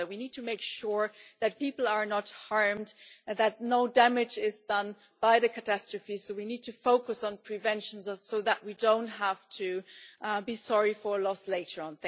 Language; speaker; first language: English; non-native, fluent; German